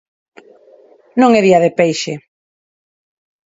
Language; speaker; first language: Galician; non-native, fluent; Spanish